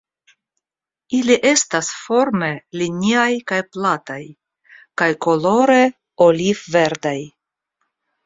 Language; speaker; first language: Esperanto; non-native, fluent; Russian